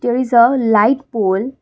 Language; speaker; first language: English; non-native, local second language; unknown